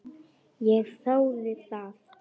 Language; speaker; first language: Icelandic; non-native, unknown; Polish